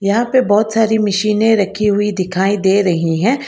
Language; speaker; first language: Hindi; non-native, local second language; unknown